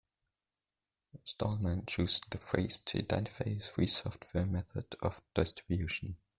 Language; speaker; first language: English; non-native, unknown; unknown